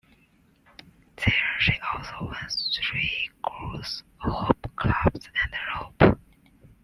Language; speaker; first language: English; non-native, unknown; Chinese